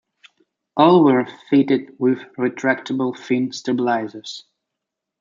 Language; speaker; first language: English; native; English